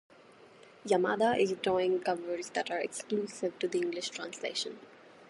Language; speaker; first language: English; non-native, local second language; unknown